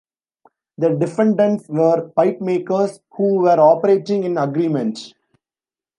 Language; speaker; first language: English; non-native, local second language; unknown